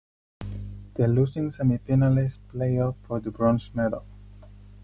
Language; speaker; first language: English; non-native, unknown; Spanish